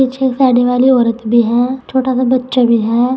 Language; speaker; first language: Hindi; native; Hindi